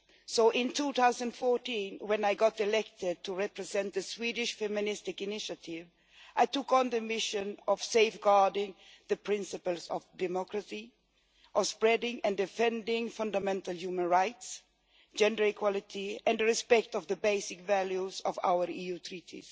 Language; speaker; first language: English; non-native, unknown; Swedish